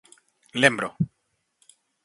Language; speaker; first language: Galician; native; Galician